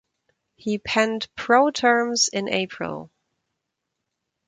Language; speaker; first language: English; non-native, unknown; German